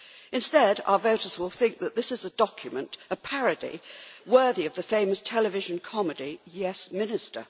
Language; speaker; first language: English; native; English